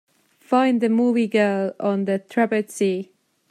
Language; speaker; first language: English; native; English